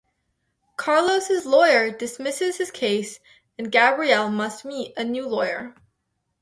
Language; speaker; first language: English; native; English